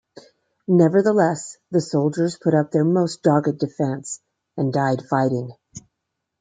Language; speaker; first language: English; native; English